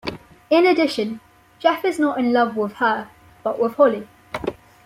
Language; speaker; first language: English; native; English